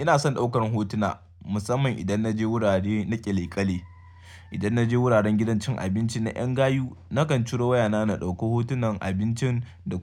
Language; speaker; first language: Hausa; native; Hausa